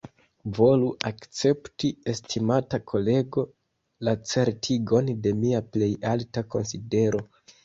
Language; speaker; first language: Esperanto; non-native, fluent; Kinyarwanda